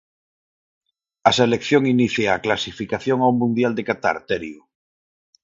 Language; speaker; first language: Galician; non-native, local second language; Spanish